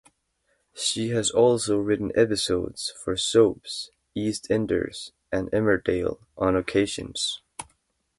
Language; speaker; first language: English; non-native, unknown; Danish